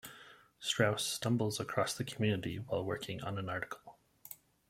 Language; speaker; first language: English; native; English